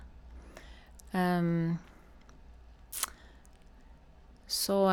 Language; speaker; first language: Norwegian; native; Norwegian